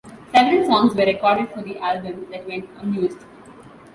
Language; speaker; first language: English; non-native, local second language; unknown